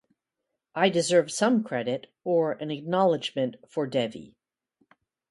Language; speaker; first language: English; native; English